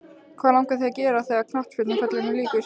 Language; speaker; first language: Icelandic; native; Icelandic